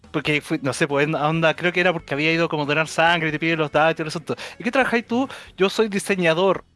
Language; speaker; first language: Spanish; native; Spanish